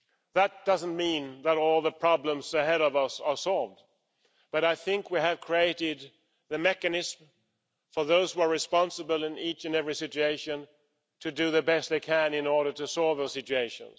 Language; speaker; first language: English; non-native, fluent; Swedish